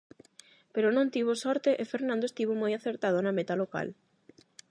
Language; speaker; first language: Galician; non-native, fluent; Spanish